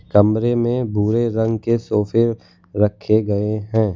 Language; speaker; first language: Hindi; non-native, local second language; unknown